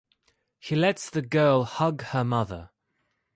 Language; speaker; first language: English; non-native, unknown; Greek